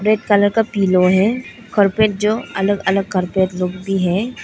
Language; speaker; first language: Hindi; non-native, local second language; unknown